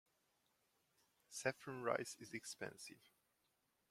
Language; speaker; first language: English; non-native, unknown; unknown